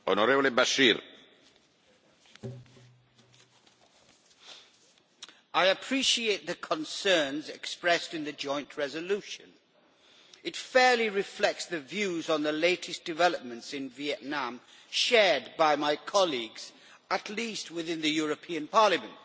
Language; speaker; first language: English; native; English